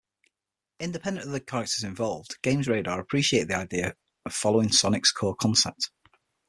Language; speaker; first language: English; native; English